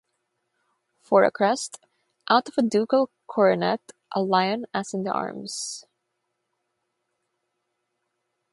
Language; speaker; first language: English; non-native, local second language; Filipino